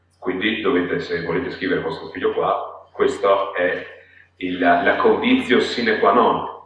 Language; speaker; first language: Italian; non-native, fluent; Polish